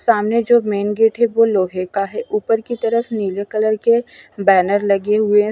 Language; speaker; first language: Hindi; non-native, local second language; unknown